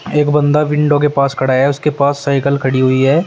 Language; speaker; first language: Hindi; native; Hindi